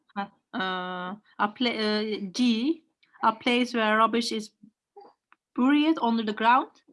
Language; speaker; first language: English; non-native, learner; Turkish